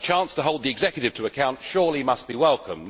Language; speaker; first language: English; native; English